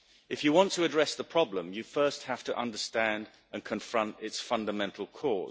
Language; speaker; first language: English; native; English